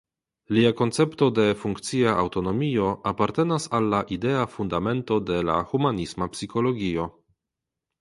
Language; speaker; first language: Esperanto; non-native, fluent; Polish